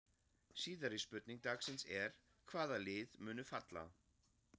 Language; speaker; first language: Icelandic; non-native, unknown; German